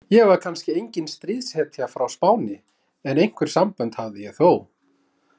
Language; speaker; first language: Icelandic; native; Icelandic